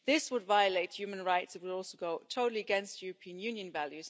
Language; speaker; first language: English; non-native, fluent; German